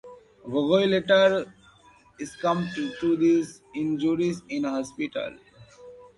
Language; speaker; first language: English; non-native, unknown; Bangla